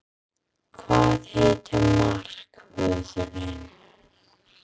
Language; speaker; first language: Icelandic; non-native, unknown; English